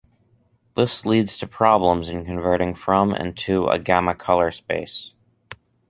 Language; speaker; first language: English; native; English